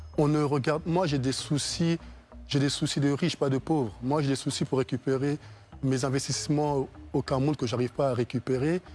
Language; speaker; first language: French; early bilingual, other home language; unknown